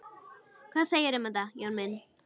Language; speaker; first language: Icelandic; native; Icelandic